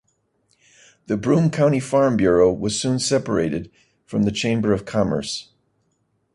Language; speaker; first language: English; native; English